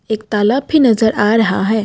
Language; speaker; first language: Hindi; non-native, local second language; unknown